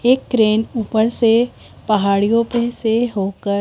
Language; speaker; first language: Hindi; native; Hindi